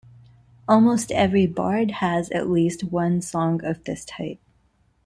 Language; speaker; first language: English; non-native, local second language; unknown